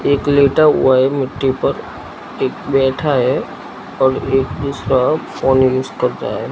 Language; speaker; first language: Hindi; non-native, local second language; Gujarati